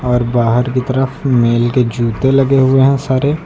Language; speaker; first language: Hindi; native; Hindi